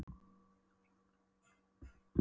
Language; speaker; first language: Icelandic; non-native, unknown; Polish